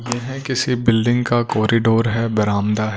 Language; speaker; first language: Hindi; non-native, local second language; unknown